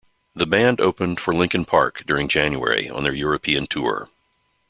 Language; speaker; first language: English; native; English